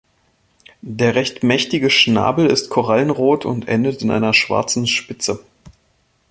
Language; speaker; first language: German; native; German